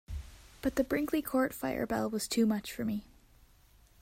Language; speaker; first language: English; native; English